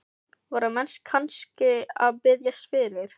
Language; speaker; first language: Icelandic; non-native, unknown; Filipino